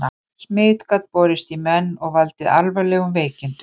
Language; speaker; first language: Icelandic; native; Icelandic